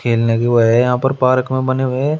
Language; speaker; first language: Hindi; native; Hindi